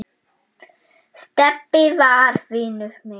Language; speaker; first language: Icelandic; non-native, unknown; German